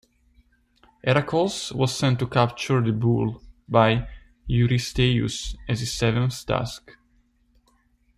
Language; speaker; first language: English; non-native, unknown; Italian